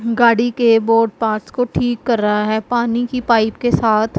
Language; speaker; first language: Hindi; non-native, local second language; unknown